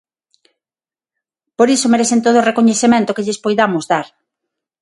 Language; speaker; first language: Galician; non-native, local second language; Spanish